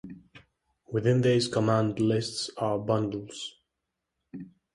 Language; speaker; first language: English; native; English